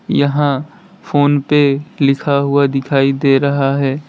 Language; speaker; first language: Hindi; native; Hindi